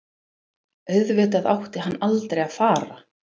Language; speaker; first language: Icelandic; non-native, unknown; English